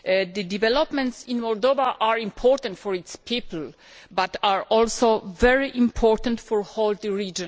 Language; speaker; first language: English; non-native, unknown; Polish